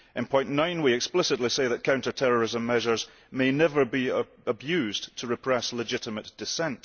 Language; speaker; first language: English; early bilingual, heritage; English